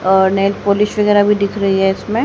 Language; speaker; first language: Hindi; native; Hindi